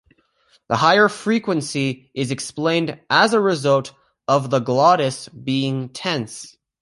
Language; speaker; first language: English; native; English